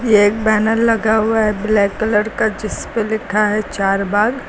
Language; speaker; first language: Hindi; native; Hindi